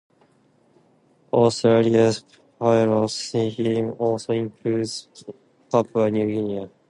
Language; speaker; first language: English; non-native, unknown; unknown